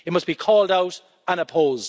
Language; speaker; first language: English; native; English